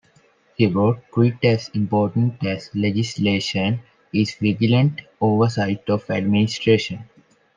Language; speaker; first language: English; non-native, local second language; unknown